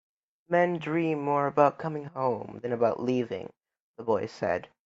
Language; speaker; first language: English; native; English